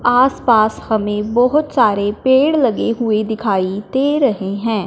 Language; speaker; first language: Hindi; non-native, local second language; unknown